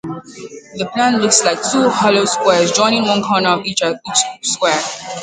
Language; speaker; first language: English; native; English